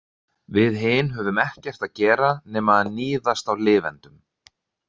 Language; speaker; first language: Icelandic; native; Icelandic